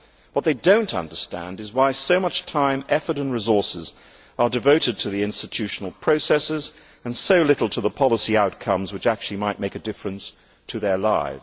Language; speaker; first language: English; native; English